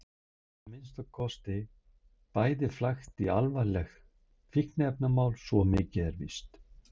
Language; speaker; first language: Icelandic; native; Icelandic